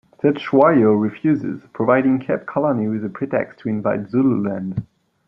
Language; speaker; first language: English; non-native, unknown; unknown